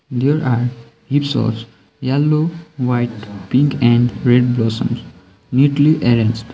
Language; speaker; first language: English; non-native, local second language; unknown